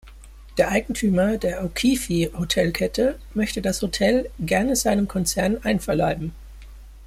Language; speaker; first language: German; native; German